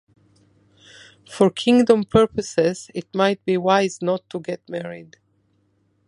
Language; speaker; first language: English; non-native, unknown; Spanish